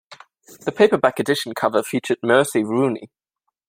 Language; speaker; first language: English; non-native, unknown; German